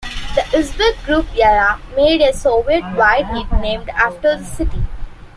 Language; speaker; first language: English; non-native, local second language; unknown